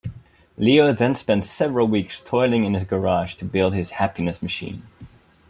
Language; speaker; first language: English; non-native, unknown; Dutch